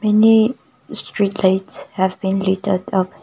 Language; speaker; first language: English; non-native, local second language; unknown